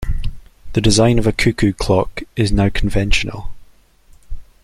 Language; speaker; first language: English; native; English